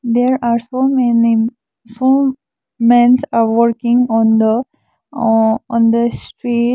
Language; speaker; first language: English; non-native, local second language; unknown